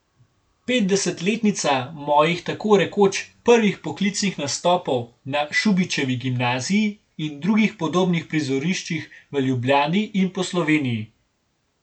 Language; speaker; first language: Slovenian; native; Slovenian